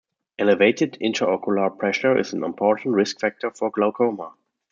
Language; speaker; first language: English; non-native, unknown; German